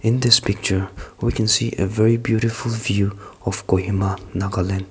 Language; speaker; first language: English; non-native, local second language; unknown